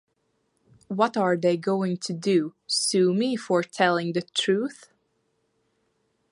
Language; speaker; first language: English; non-native, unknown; Latvian